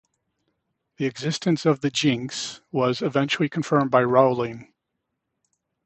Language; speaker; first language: English; native; English